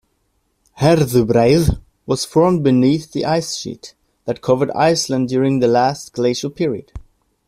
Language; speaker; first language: English; native; English